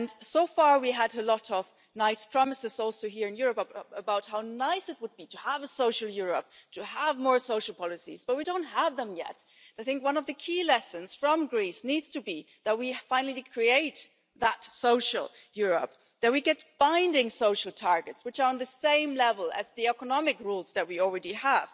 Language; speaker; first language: English; non-native, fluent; German